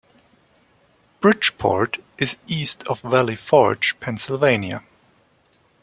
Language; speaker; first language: English; non-native, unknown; German